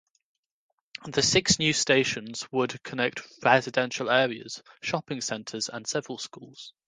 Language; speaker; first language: English; native; English